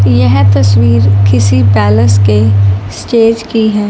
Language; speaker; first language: Hindi; non-native, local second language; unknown